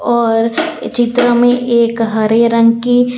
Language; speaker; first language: Hindi; non-native, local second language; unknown